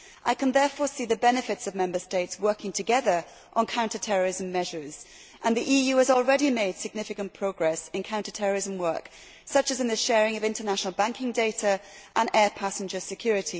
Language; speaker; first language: English; native; English